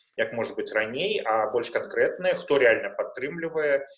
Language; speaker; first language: Belarusian; non-native, local second language; Russian